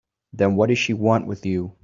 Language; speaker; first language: English; native; English